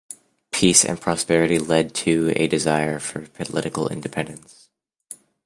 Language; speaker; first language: English; native; English